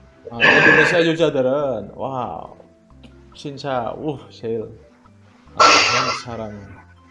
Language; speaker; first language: Korean; non-native, learner; Indonesian